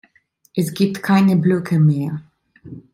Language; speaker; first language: German; non-native, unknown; Italian